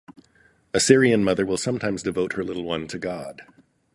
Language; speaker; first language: English; native; English